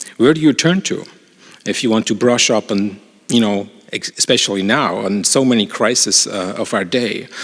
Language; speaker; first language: English; non-native, fluent; German